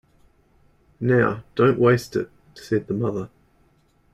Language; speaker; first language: English; native; English